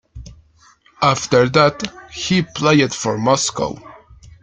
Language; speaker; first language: English; non-native, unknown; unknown